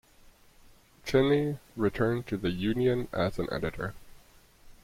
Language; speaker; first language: English; native; English